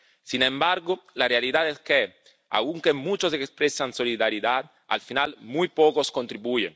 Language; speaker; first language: Spanish; non-native, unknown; Italian